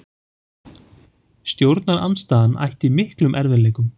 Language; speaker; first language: Icelandic; native; Icelandic